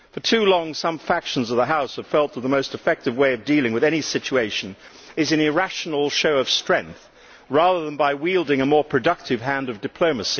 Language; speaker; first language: English; native; English